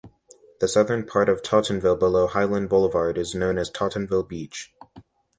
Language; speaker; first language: English; native; English